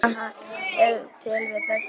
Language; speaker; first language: Icelandic; non-native, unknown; Polish